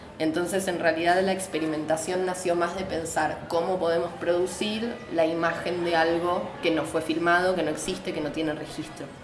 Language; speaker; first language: Spanish; native; Spanish